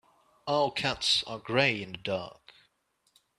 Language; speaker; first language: English; native; English